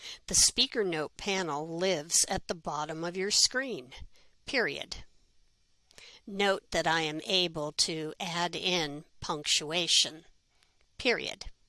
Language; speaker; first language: English; native; English